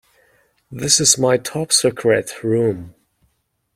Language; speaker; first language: English; non-native, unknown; Mongolian